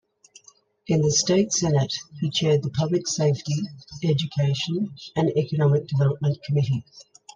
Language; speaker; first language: English; native; English